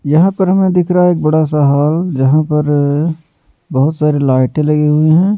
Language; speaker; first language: Hindi; native; Hindi